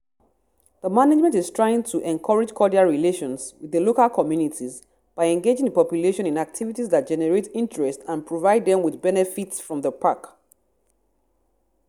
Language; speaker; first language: English; non-native, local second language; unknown